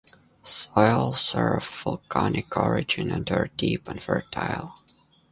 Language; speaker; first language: English; native; English